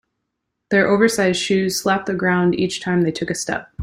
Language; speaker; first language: English; native; English